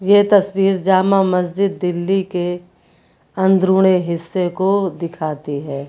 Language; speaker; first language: Hindi; native; Hindi